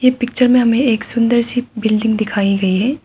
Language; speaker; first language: Hindi; non-native, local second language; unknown